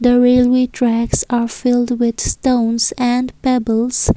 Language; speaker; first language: English; non-native, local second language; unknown